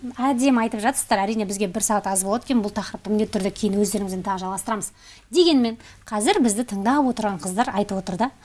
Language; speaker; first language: Kazakh; native; Kazakh